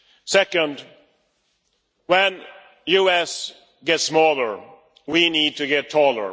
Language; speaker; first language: English; non-native, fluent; Swedish